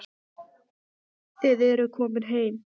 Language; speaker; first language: Icelandic; non-native, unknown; English